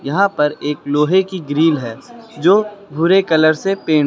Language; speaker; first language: Hindi; native; Hindi